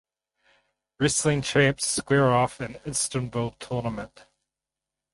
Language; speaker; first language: English; native; English